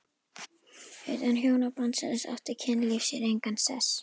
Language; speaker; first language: Icelandic; native; Icelandic